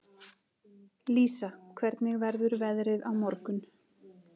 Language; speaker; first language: Icelandic; native; Icelandic